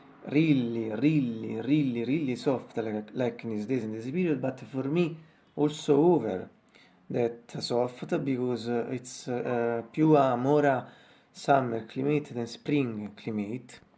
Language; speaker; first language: English; non-native, learner; Italian